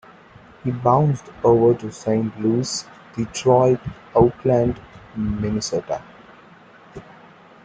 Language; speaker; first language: English; non-native, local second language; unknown